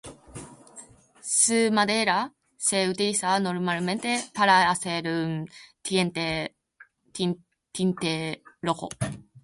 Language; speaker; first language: Spanish; non-native, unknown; Japanese